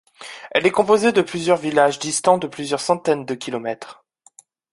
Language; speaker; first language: French; native; French